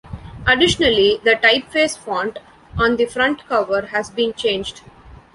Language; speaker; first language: English; non-native, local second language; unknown